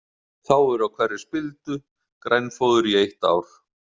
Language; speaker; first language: Icelandic; native; Icelandic